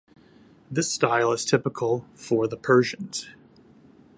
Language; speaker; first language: English; native; English